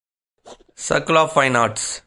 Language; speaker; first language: English; non-native, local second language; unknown